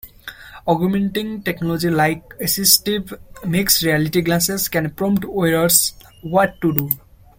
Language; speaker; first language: English; non-native, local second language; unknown